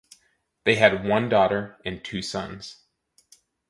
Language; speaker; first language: English; native; English